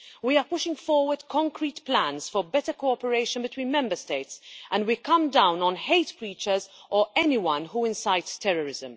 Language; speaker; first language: English; non-native, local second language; Maltese